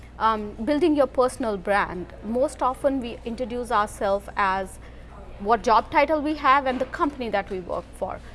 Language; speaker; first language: English; non-native, local second language; Hindi